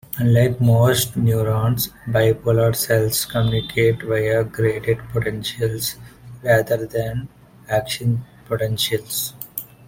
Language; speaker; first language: English; non-native, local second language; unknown